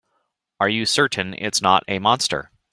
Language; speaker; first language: English; native; English